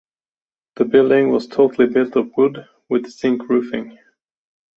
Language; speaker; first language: English; native; English